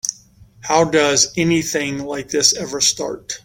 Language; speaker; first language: English; native; English